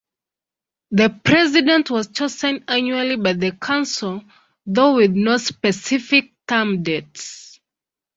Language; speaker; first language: English; non-native, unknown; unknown